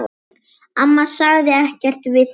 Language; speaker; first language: Icelandic; native; Icelandic